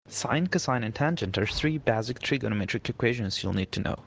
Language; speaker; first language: English; non-native, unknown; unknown